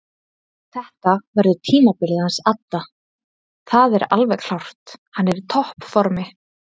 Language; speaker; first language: Icelandic; native; Icelandic